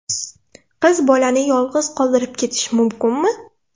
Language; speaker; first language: Uzbek; non-native, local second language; Russian